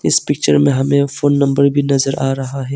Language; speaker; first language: Hindi; early bilingual, other home language; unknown